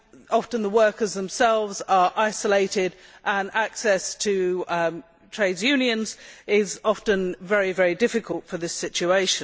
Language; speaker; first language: English; native; English